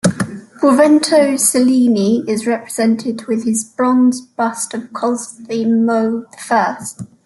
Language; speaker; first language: English; native; English